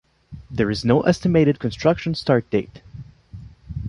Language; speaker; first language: English; non-native, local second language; French